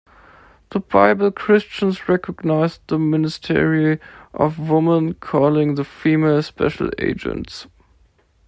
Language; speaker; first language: English; non-native, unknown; German